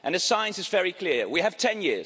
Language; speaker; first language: English; non-native, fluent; Dutch